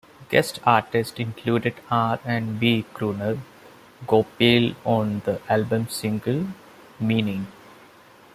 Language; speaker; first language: English; non-native, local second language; Malayalam